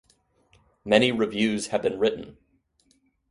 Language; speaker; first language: English; native; English